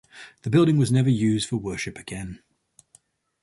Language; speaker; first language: English; native; English